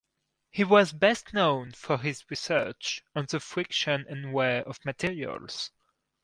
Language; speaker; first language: English; non-native, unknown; French